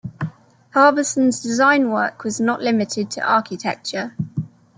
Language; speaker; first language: English; native; English